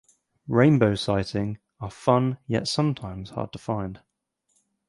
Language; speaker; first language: English; native; English